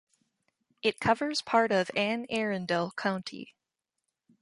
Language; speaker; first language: English; native; English